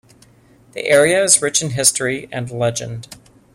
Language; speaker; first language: English; native; English